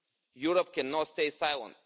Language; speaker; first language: English; non-native, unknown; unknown